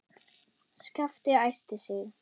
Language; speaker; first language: Icelandic; non-native, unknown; German